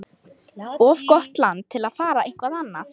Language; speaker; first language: Icelandic; non-native, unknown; Lithuanian